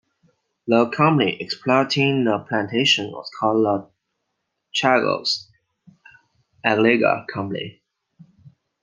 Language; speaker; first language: English; non-native, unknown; Chinese